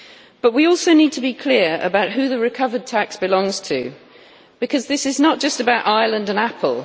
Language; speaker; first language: English; native; English